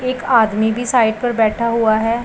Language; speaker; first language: Hindi; non-native, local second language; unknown